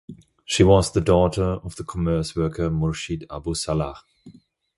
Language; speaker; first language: English; non-native, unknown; German